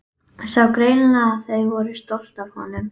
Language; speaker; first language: Icelandic; native; Icelandic